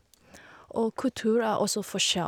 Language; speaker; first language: Norwegian; non-native, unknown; Chinese